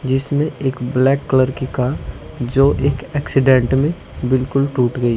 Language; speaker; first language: Hindi; native; Hindi